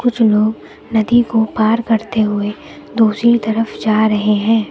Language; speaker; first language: Hindi; native; Hindi